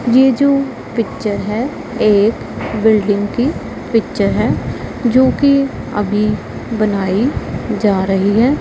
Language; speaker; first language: Hindi; non-native, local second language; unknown